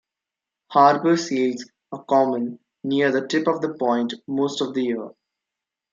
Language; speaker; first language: English; non-native, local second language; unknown